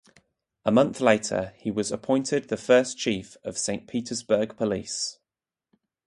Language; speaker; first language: English; native; English